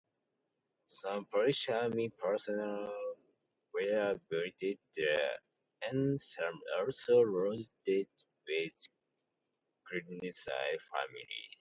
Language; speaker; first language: English; non-native, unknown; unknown